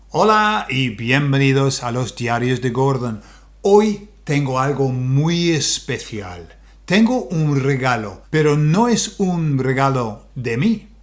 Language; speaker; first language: Spanish; non-native, fluent; English